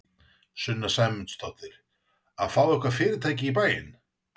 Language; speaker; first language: Icelandic; native; Icelandic